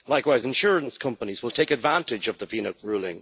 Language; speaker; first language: English; native; English